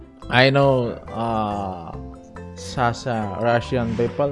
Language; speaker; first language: English; non-native, learner; Indonesian